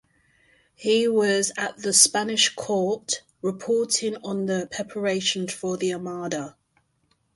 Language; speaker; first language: English; non-native, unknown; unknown